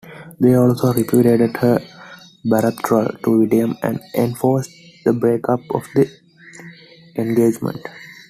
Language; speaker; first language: English; non-native, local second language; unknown